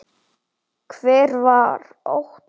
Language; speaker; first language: Icelandic; native; Icelandic